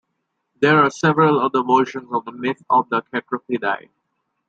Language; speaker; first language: English; native; English